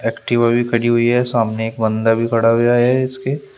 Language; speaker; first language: Hindi; native; Hindi